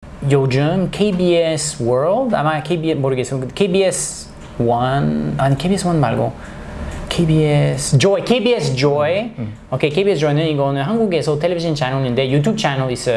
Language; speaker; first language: Korean; non-native, learner; English